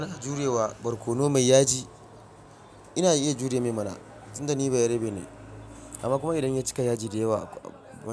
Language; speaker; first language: Hausa; non-native, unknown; Yoruba